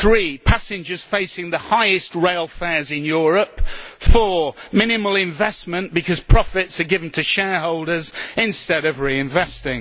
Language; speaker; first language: English; native; English